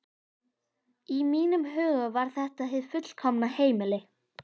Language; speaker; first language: Icelandic; native; Icelandic